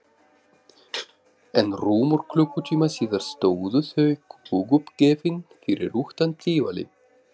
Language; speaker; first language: Icelandic; non-native, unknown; Russian